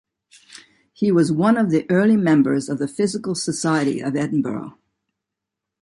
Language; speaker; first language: English; native; English